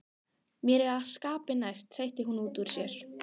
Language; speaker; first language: Icelandic; native; Icelandic